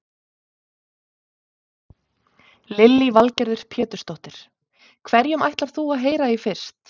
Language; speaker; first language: Icelandic; native; Icelandic